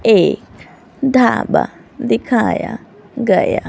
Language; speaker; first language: Hindi; native; Hindi